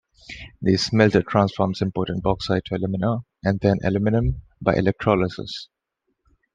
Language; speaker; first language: English; non-native, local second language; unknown